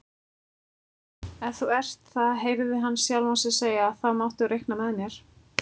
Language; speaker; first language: Icelandic; native; Icelandic